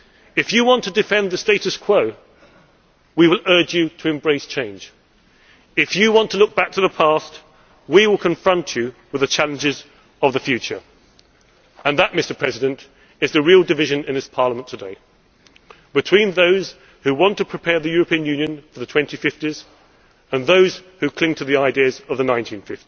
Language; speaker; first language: English; native; English